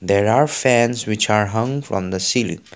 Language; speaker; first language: English; non-native, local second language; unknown